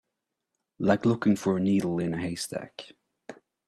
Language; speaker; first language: English; non-native, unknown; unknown